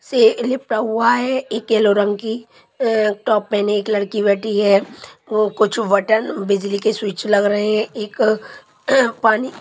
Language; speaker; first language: Hindi; non-native, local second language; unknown